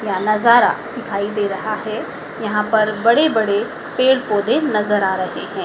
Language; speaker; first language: Hindi; native; Hindi